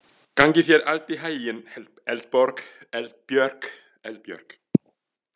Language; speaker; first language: Icelandic; non-native, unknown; French